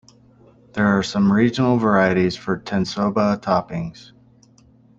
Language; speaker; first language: English; native; English